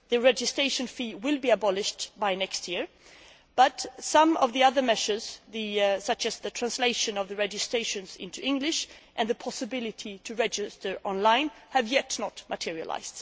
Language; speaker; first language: English; non-native, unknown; Swedish